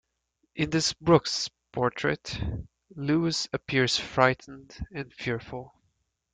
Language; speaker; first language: English; native; English